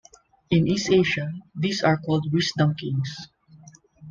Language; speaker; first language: English; non-native, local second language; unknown